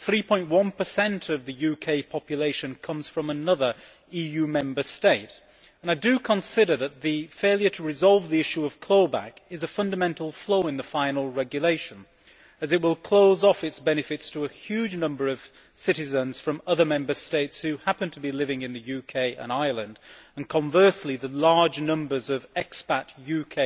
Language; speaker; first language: English; native; English